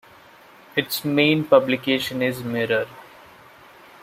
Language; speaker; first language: English; non-native, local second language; Malayalam